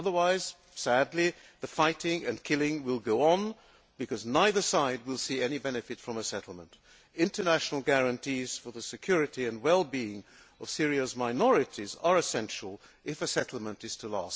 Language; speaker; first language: English; non-native, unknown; Hungarian